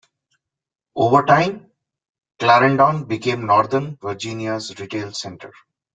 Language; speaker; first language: English; non-native, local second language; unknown